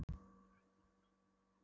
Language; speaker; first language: Icelandic; non-native, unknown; Polish